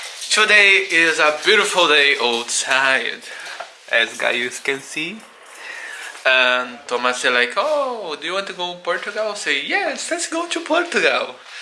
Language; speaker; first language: English; non-native, learner; Portuguese